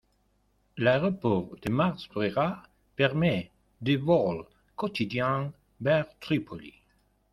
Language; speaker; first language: French; non-native, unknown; Spanish